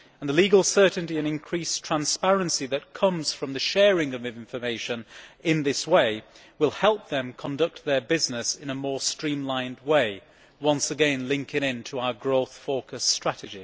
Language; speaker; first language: English; native; English